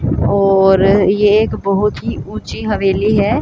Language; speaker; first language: Hindi; native; Hindi